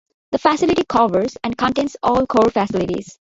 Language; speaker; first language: English; non-native, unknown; Bangla